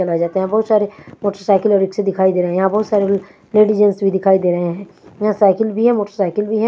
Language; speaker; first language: Hindi; non-native, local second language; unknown